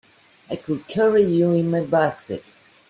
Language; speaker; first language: English; non-native, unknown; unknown